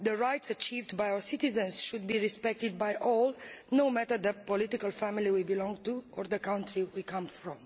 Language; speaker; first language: English; non-native, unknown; Romanian